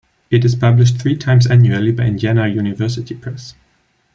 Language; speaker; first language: English; non-native, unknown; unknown